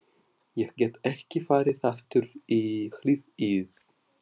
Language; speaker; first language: Icelandic; non-native, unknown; Russian